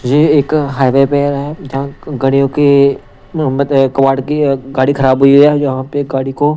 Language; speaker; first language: Hindi; non-native, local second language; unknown